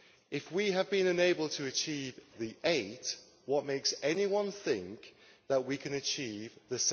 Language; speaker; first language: English; native; English